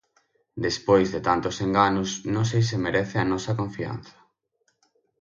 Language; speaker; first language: Galician; native; Galician